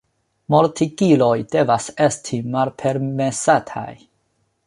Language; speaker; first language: Esperanto; non-native, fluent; Chinese